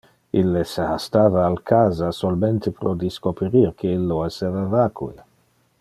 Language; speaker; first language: Interlingua; non-native, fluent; Dutch